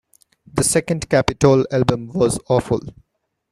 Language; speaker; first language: English; non-native, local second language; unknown